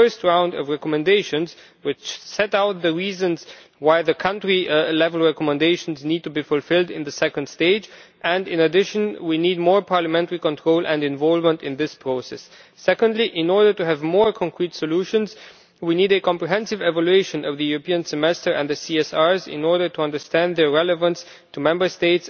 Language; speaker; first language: English; non-native, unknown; Romanian